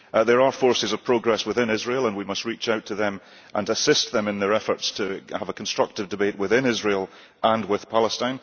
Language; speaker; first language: English; early bilingual, heritage; English